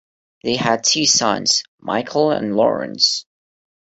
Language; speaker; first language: English; non-native, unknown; Portuguese